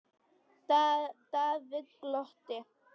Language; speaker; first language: Icelandic; non-native, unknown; Polish